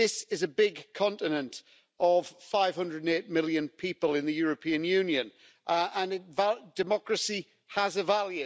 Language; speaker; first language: English; native; English